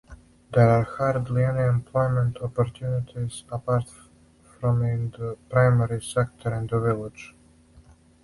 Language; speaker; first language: English; non-native, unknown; Serbian